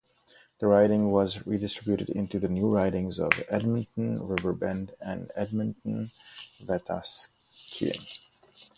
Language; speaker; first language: English; non-native, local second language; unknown